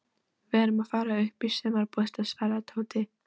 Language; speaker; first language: Icelandic; non-native, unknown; Polish